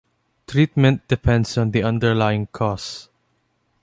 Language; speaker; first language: English; non-native, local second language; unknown